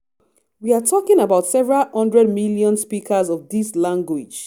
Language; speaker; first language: English; non-native, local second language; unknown